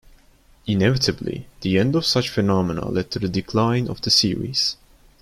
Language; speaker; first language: English; non-native, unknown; Turkish